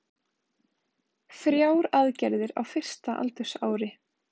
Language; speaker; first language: Icelandic; native; Icelandic